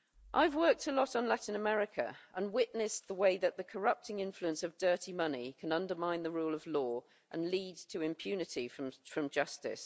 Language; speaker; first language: English; native; English